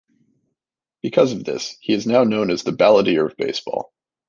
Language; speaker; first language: English; native; English